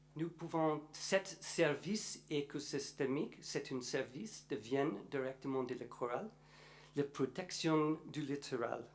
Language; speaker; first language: French; non-native, learner; English